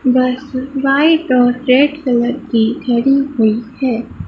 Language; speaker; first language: Hindi; native; Hindi